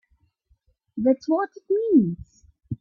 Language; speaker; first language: English; non-native, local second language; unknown